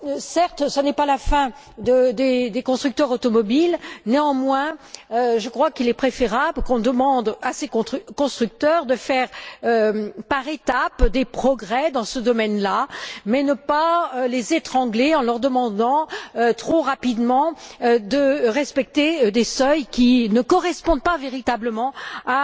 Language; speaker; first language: French; native; French